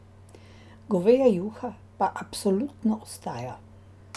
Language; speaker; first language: Slovenian; native; Slovenian